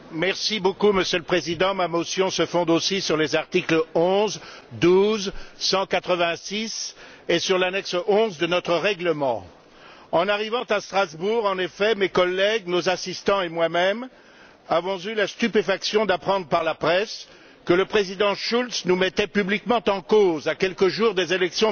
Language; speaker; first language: French; native; French